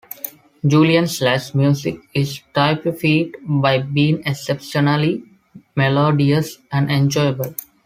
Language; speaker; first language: English; non-native, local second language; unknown